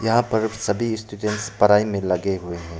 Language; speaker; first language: Hindi; non-native, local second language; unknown